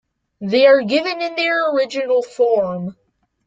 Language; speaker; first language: English; native; English